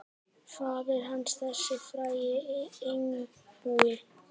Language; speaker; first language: Icelandic; native; Icelandic